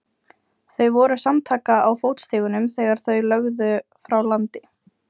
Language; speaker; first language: Icelandic; non-native, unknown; Ukrainian